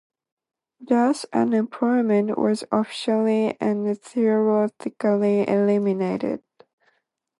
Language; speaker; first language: English; non-native, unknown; Japanese